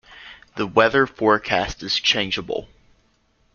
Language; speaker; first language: English; native; English